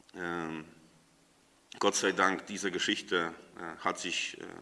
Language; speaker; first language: German; non-native, learner; Polish